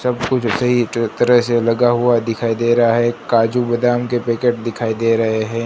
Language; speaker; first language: Hindi; non-native, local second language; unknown